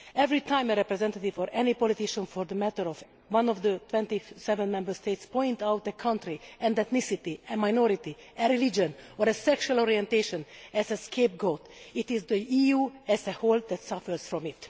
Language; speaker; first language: English; non-native, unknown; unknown